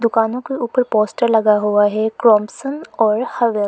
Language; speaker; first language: Hindi; non-native, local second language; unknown